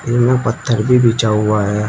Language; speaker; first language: Hindi; native; Hindi